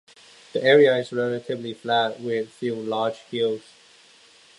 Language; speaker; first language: English; non-native, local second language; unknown